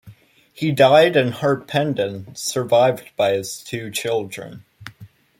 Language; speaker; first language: English; native; English